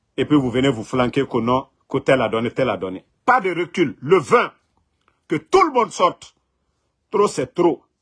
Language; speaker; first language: French; non-native, local second language; Mandingo